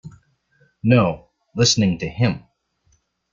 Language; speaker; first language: English; native; English